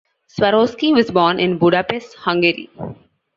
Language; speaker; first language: English; non-native, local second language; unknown